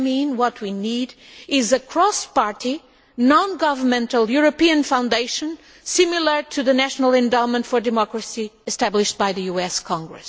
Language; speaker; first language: English; non-native, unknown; Portuguese